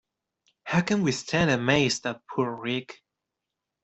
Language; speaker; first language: English; non-native, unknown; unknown